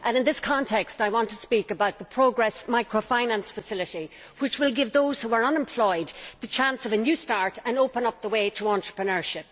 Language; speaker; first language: English; native; English